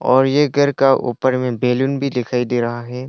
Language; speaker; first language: Hindi; non-native, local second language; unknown